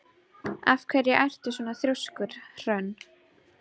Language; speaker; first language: Icelandic; native; Icelandic